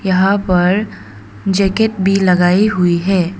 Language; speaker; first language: Hindi; non-native, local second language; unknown